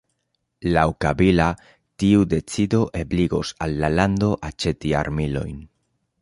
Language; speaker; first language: Esperanto; non-native, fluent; Spanish